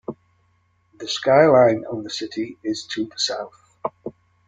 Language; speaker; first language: English; native; English